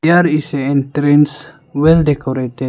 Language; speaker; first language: English; non-native, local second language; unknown